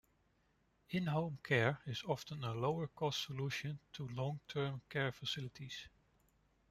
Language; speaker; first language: English; non-native, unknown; Dutch